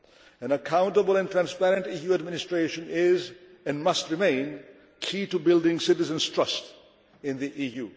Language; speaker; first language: English; non-native, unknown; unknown